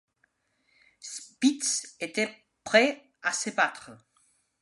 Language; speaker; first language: French; non-native, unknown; Spanish